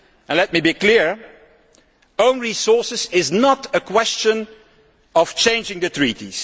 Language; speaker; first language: English; non-native, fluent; Dutch